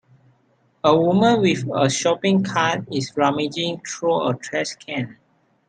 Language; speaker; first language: English; non-native, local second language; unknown